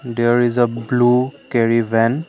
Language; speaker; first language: English; non-native, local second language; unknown